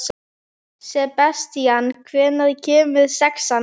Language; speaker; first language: Icelandic; native; Icelandic